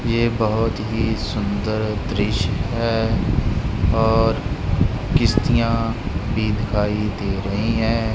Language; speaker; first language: Hindi; non-native, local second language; Punjabi